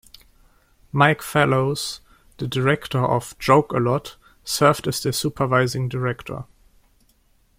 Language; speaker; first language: English; non-native, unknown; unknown